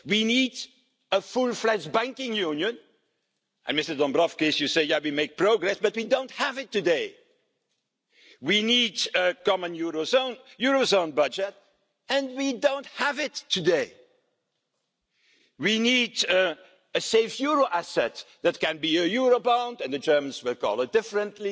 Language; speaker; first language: English; non-native, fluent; Dutch